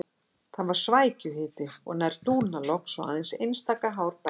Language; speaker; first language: Icelandic; native; Icelandic